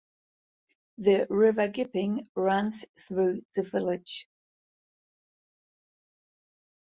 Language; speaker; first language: English; non-native, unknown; German